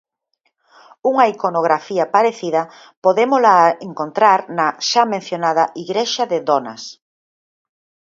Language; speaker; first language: Galician; native; Galician